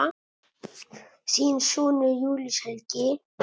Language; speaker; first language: Icelandic; non-native, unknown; Italian